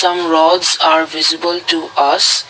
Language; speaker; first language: English; non-native, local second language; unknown